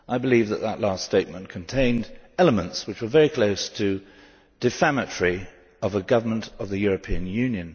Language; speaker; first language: English; native; English